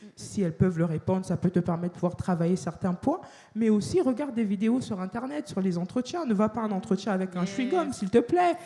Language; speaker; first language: French; non-native, local second language; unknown